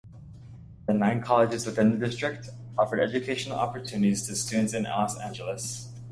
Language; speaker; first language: English; native; English